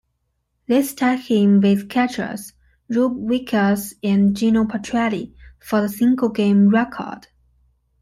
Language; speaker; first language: English; non-native, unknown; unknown